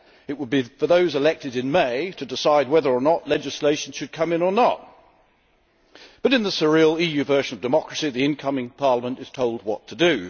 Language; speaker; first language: English; native; English